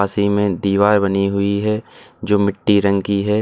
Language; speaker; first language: Hindi; native; Hindi